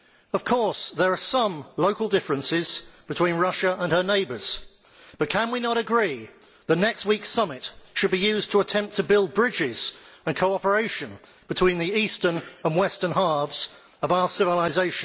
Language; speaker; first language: English; native; English